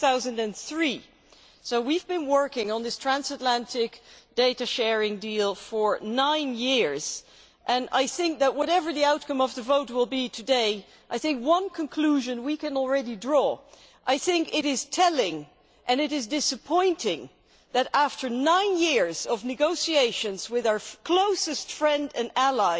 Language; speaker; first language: English; non-native, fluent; Dutch